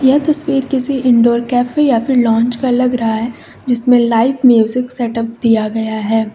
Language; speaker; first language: Hindi; native; Hindi